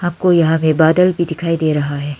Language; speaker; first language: Hindi; non-native, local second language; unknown